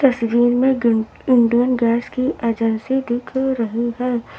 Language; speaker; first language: Hindi; native; Hindi